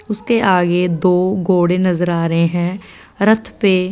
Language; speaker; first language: Hindi; non-native, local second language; Punjabi